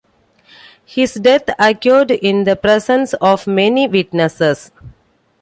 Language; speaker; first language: English; non-native, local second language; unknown